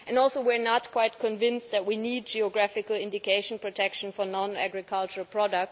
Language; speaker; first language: English; non-native, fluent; German